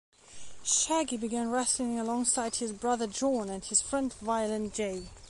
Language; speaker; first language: English; non-native, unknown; Belarusian